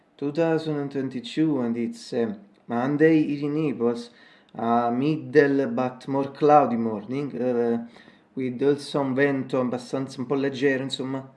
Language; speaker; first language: English; non-native, learner; Italian